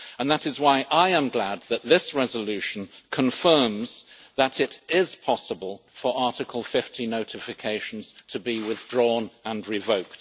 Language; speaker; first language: English; native; English